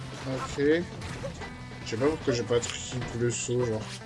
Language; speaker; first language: French; native; French